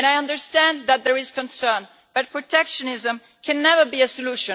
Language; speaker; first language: English; non-native, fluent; Italian